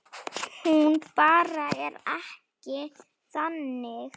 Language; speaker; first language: Icelandic; non-native, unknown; Slovak